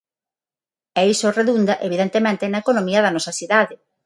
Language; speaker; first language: Galician; non-native, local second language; Spanish